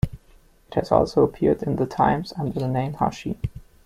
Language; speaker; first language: English; non-native, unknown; German